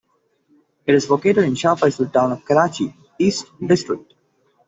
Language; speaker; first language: English; non-native, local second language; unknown